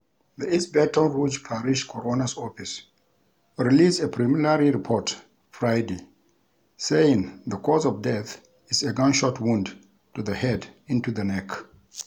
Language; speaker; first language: English; non-native, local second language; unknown